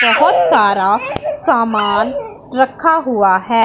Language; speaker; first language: Hindi; non-native, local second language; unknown